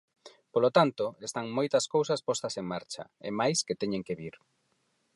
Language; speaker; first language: Galician; non-native, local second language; Spanish